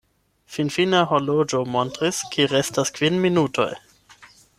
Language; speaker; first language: Esperanto; non-native, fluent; German